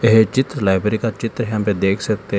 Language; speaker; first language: Hindi; non-native, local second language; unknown